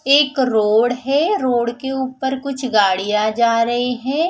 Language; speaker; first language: Hindi; non-native, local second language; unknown